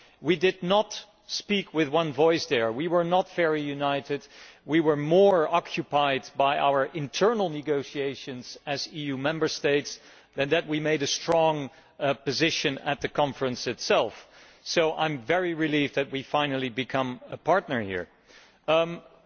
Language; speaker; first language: English; non-native, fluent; Dutch